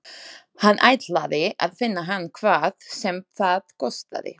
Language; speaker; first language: Icelandic; non-native, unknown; Slovak